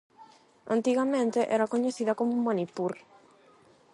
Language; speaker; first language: Galician; non-native, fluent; Spanish